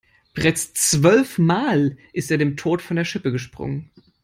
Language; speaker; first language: English; non-native, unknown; German